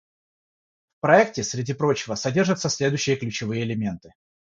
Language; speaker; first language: Russian; non-native, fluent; Georgian